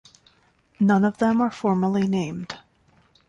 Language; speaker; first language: English; native; English